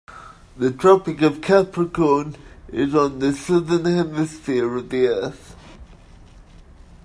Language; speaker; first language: English; native; English